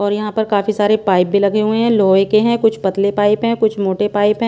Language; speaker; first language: Hindi; non-native, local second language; Punjabi